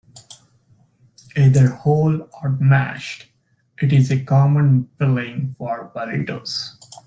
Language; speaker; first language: English; non-native, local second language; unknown